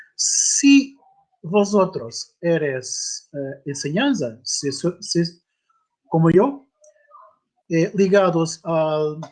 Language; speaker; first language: Spanish; non-native, related language; Portuguese